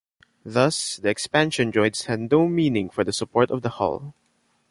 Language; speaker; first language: English; non-native, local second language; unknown